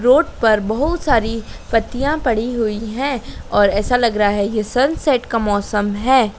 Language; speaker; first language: Hindi; native; Hindi